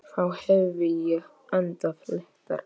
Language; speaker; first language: Icelandic; non-native, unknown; Polish